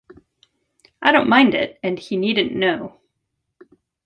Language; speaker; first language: English; native; English